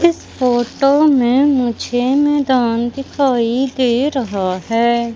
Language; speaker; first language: Hindi; native; Hindi